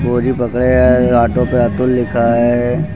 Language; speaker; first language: Hindi; native; Hindi